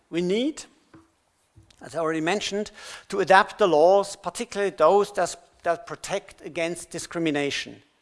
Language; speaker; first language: English; non-native, fluent; German